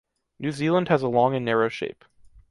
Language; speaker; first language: English; native; English